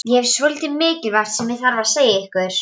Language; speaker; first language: Icelandic; non-native, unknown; Polish